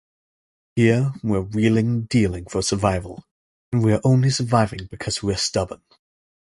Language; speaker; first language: English; native; English